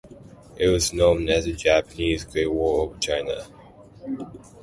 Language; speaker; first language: English; non-native, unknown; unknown